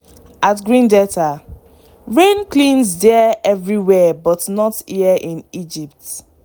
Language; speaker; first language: English; non-native, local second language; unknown